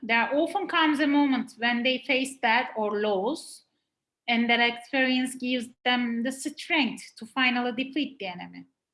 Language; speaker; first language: English; non-native, fluent; Turkish